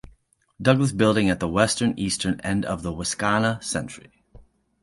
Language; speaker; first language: English; native; English